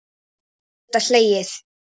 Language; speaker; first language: Icelandic; non-native, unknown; Polish